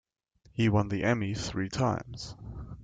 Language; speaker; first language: English; native; English